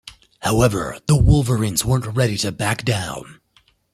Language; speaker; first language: English; native; English